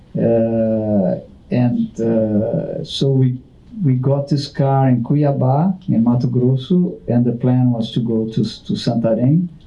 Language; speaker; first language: English; non-native, fluent; Portuguese